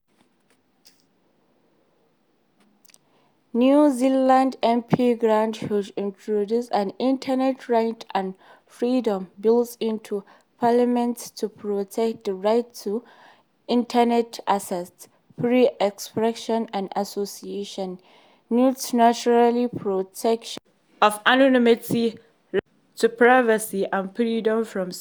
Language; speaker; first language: English; non-native, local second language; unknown